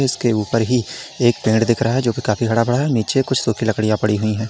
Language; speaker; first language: Hindi; native; Hindi